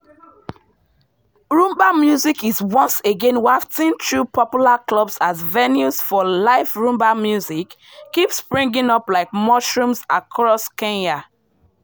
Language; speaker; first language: English; non-native, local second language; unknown